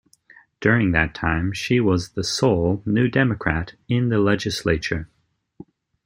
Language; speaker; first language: English; native; English